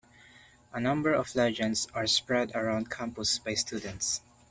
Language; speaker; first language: English; non-native, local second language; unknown